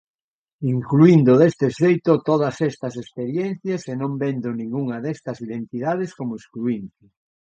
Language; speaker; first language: Galician; native; Galician